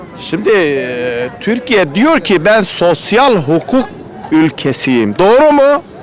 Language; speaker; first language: Turkish; non-native, local second language; Kurdish